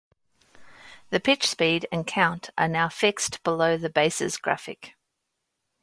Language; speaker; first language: English; native; English